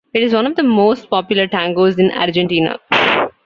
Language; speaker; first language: English; non-native, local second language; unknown